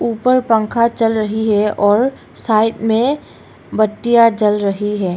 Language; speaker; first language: Hindi; non-native, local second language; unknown